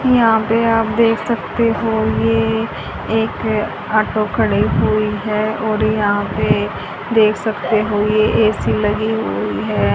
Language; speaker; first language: Hindi; native; Hindi